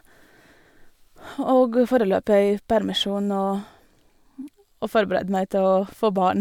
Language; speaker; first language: Norwegian; non-native, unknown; Latvian